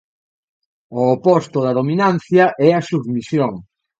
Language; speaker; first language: Galician; native; Galician